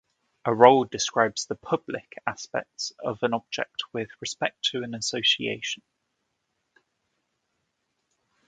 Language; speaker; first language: English; native; English